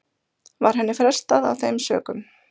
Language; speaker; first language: Icelandic; native; Icelandic